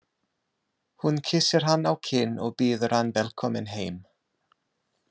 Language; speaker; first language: Icelandic; non-native, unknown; English